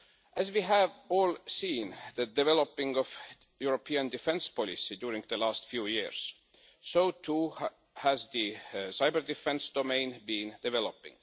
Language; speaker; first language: English; non-native, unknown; Estonian